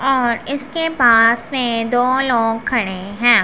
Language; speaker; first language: Hindi; non-native, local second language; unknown